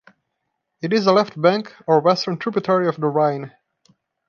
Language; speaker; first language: English; non-native, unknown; Portuguese